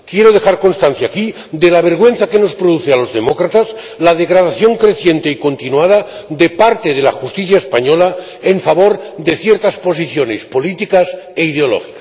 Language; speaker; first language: Spanish; non-native, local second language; Catalan